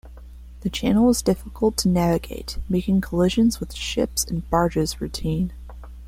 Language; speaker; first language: English; non-native, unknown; Spanish